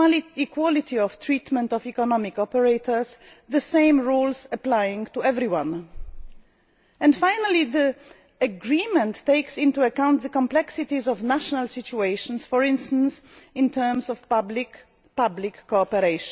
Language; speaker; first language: English; non-native, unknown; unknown